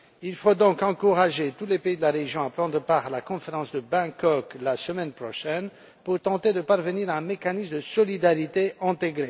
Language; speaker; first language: French; non-native, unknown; Romanian